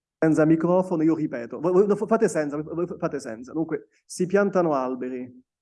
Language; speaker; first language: Italian; non-native, fluent; French